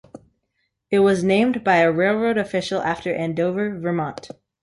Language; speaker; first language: English; native; English